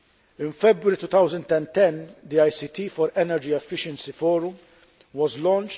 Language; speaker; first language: English; non-native, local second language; Maltese